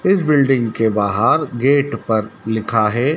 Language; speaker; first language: Hindi; native; Hindi